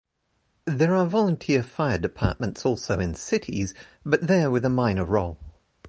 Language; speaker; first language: English; native; English